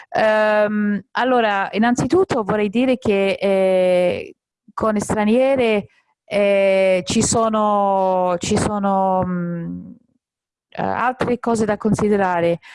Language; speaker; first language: Italian; non-native, fluent; English